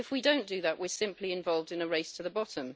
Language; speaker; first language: English; native; English